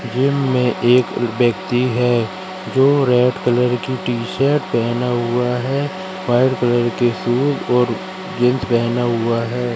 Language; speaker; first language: Hindi; native; Hindi